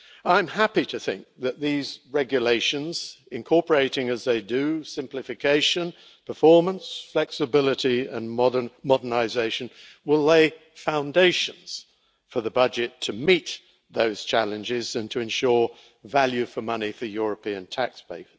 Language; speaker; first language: English; native; English